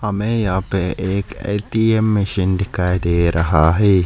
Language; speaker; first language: Hindi; early bilingual, other home language; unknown